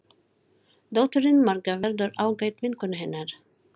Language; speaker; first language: Icelandic; non-native, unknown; Filipino